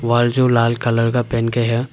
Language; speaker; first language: Hindi; non-native, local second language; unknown